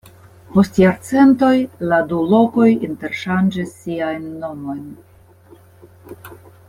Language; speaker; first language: Esperanto; non-native, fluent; Russian